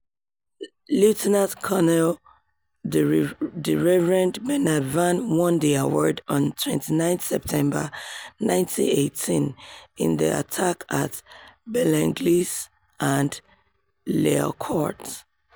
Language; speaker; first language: English; non-native, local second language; Yoruba